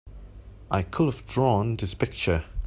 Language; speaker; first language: English; non-native, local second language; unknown